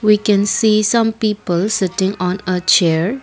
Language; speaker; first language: English; non-native, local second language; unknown